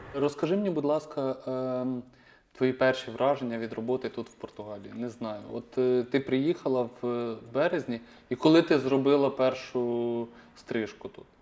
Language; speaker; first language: Ukrainian; native; Ukrainian